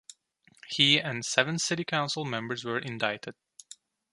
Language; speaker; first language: English; non-native, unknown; Turkish